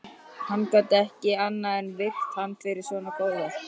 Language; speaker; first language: Icelandic; native; Icelandic